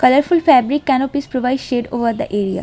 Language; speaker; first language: English; non-native, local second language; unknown